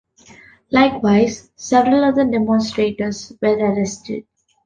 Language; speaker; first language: English; non-native, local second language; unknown